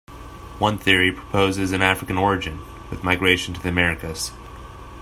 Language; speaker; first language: English; native; English